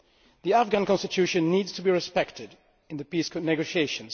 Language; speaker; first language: English; non-native, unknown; Dutch